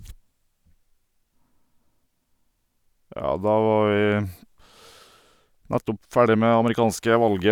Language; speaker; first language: Norwegian; native; Norwegian